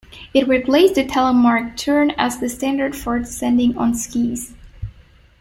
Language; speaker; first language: English; non-native, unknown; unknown